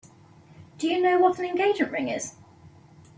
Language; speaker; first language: English; native; English